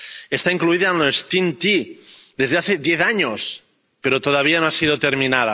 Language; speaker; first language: Spanish; non-native, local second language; Catalan